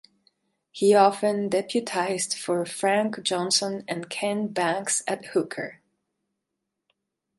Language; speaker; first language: English; non-native, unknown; Spanish